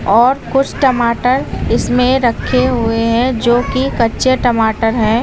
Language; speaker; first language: Hindi; native; Hindi